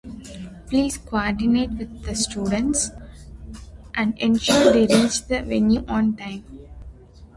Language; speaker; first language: English; non-native, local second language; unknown